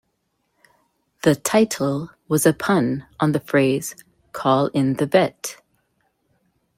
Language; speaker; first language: English; native; English